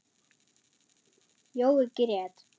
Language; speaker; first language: Icelandic; non-native, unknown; German